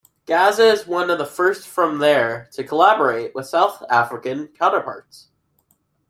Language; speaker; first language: English; native; English